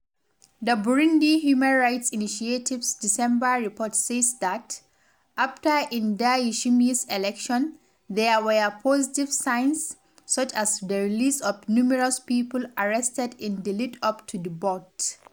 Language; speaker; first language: English; non-native, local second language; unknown